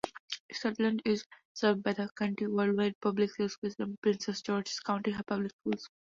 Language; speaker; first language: English; non-native, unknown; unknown